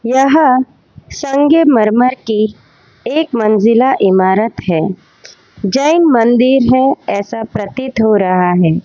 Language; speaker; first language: Hindi; non-native, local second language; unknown